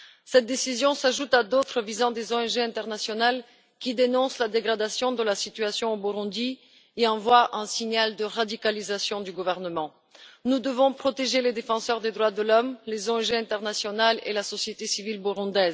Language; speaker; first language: French; non-native, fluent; Bulgarian